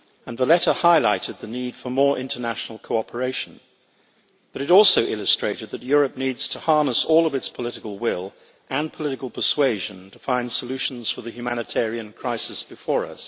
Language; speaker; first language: English; native; English